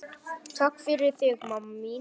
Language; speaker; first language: Icelandic; non-native, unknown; Vietnamese